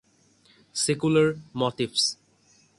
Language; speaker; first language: English; non-native, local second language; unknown